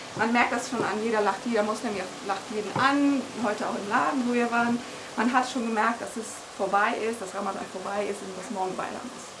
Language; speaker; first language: German; early bilingual, other home language; Turkish